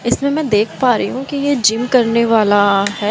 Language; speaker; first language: Hindi; native; Hindi